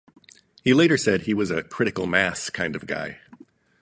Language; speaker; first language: English; native; English